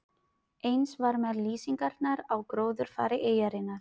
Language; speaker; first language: Icelandic; non-native, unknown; Filipino